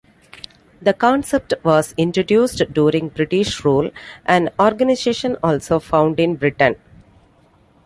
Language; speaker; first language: English; non-native, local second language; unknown